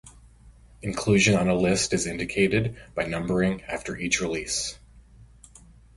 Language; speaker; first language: English; native; English